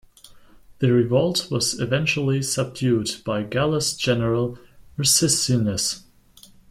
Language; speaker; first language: English; non-native, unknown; German